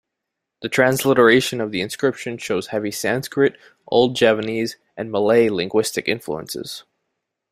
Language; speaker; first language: English; native; English